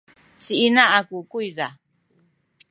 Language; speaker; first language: Sakizaya; native; Sakizaya